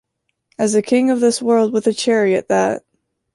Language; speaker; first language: English; native; English